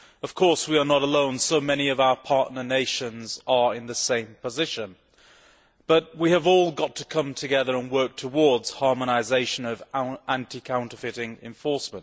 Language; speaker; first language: English; native; English